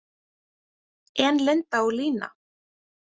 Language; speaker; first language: Icelandic; native; Icelandic